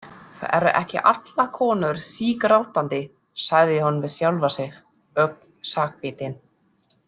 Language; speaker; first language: Icelandic; non-native, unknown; German